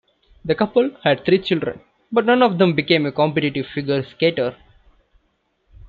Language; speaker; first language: English; non-native, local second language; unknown